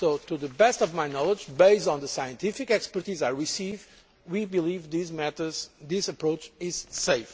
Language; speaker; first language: English; non-native, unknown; Portuguese